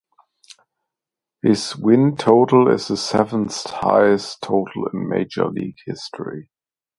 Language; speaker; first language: English; non-native, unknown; German